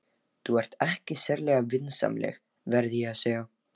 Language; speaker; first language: Icelandic; non-native, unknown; Lithuanian